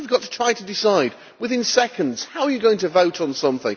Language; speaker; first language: English; native; English